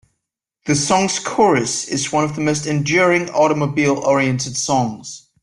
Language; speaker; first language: English; native; English